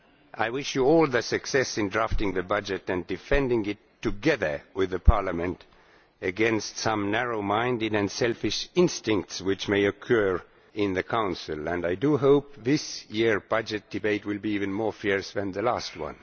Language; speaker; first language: English; non-native, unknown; Estonian